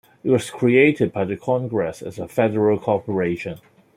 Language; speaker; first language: English; non-native, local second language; Cantonese